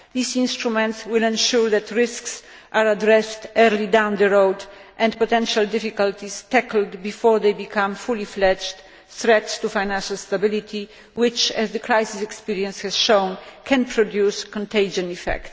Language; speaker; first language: English; non-native, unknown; Polish